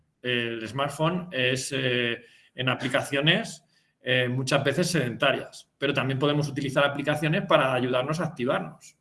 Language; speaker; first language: Spanish; native; Spanish